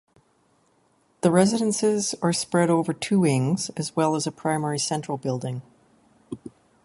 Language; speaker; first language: English; native; English